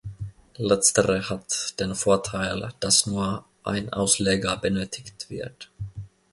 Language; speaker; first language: German; non-native, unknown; Finnish